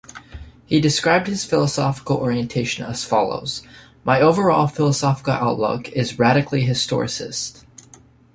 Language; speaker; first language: English; native; English